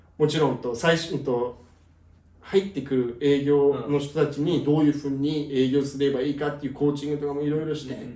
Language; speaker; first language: Japanese; early bilingual, heritage; Japanese